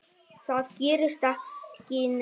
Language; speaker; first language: Icelandic; non-native, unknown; Vietnamese